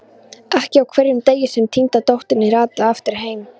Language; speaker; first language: Icelandic; non-native, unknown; Polish